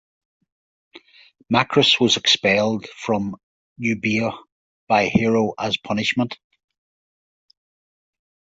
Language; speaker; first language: English; native; English